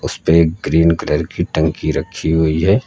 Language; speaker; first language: Hindi; native; Hindi